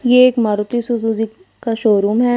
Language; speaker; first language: Hindi; non-native, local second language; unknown